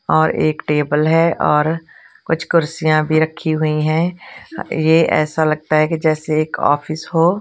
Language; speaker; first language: Hindi; non-native, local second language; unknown